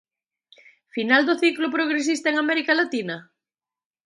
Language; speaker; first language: Galician; native; Galician